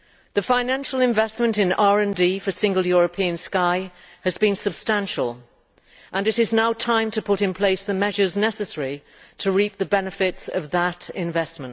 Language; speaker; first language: English; native; English